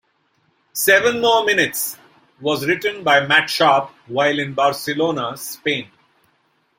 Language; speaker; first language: English; non-native, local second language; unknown